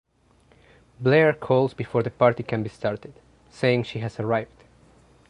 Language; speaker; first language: English; non-native, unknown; Spanish